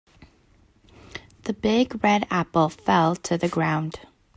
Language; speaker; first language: English; native; English